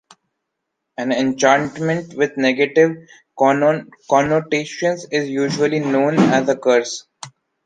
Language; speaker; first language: English; non-native, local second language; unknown